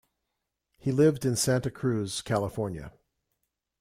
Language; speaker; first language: English; native; English